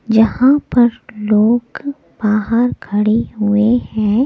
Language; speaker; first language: Hindi; native; Hindi